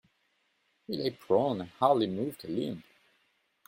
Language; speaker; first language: English; non-native, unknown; French